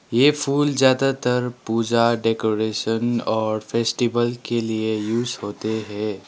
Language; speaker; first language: Hindi; non-native, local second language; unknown